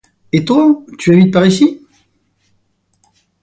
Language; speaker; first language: French; native; French